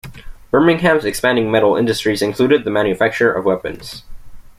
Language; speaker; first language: English; native; English